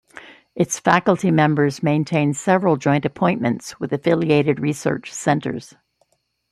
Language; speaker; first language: English; native; English